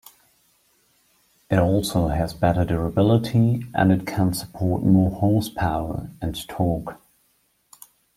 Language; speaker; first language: English; non-native, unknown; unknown